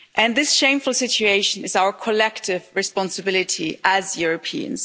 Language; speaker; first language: English; non-native, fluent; German